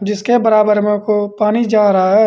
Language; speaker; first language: Hindi; native; Hindi